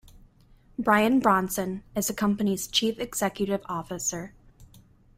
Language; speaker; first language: English; native; English